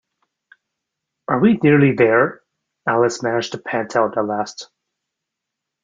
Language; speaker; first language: English; native; English